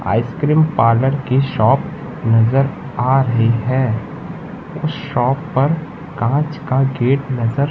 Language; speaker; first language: Hindi; native; Hindi